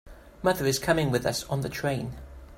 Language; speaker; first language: English; native; English